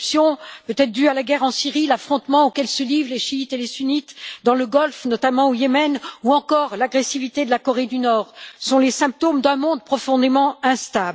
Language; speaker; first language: French; native; French